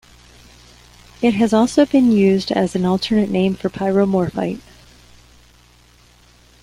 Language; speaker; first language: English; native; English